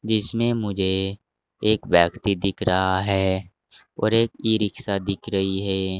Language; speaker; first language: Hindi; native; Hindi